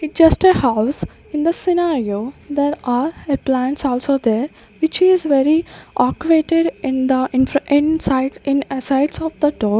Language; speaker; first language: English; non-native, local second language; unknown